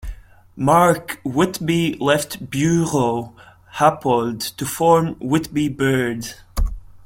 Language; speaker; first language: English; non-native, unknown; Latvian